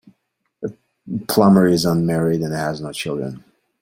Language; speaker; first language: English; non-native, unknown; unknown